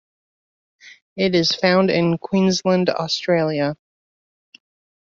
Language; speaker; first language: English; native; English